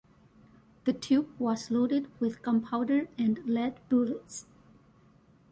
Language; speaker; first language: English; non-native, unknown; Chinese